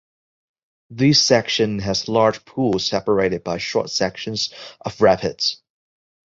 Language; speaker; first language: English; non-native, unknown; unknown